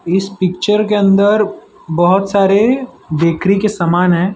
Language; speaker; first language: Hindi; non-native, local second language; Gujarati